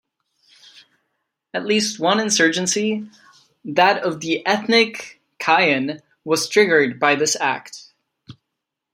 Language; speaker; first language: English; non-native, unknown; Czech